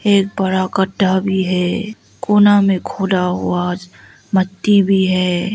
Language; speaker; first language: Hindi; non-native, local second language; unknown